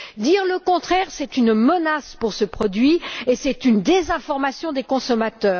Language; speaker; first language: French; native; French